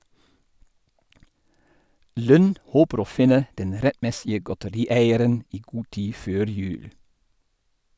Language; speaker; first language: Norwegian; non-native, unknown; Dutch